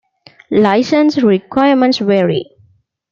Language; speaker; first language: English; non-native, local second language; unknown